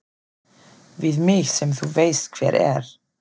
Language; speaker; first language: Icelandic; non-native, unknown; German